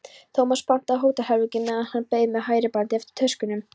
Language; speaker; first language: Icelandic; non-native, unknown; Polish